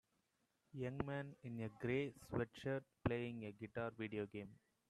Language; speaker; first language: English; non-native, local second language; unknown